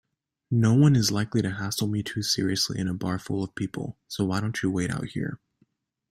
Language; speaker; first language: English; non-native, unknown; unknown